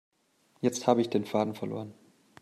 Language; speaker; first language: German; native; German